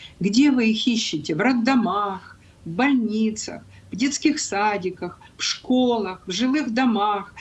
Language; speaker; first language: Russian; non-native, local second language; Ukrainian